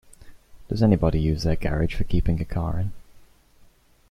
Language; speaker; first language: English; native; English